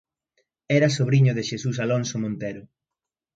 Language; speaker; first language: Galician; native; Galician